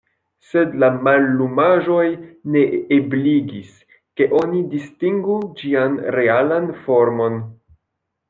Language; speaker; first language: Esperanto; non-native, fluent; French